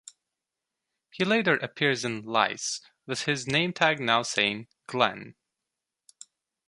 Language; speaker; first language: English; non-native, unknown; Turkish